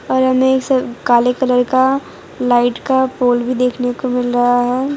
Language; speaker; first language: Hindi; non-native, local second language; Gujarati